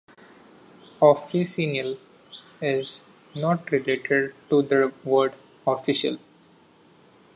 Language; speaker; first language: English; non-native, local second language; Marathi